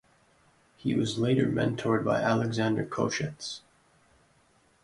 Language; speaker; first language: English; native; English